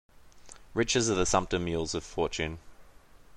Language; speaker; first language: English; native; English